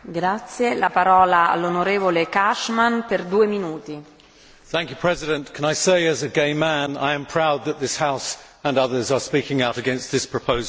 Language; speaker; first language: English; native; English